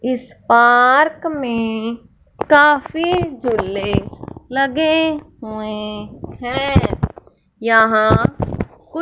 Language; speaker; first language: Hindi; non-native, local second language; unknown